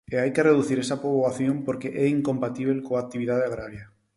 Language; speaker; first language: Galician; non-native, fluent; Spanish